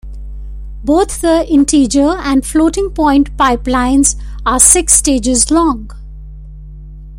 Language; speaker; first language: English; non-native, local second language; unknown